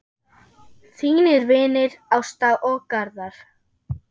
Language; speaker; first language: Icelandic; non-native, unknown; German